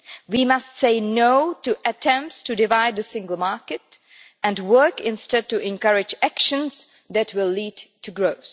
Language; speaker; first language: English; non-native, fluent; Czech